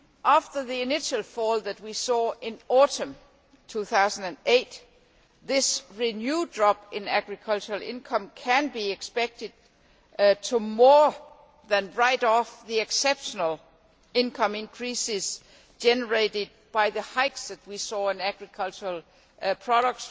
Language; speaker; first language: English; non-native, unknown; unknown